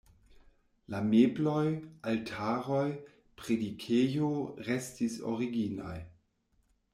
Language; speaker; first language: Esperanto; non-native, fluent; German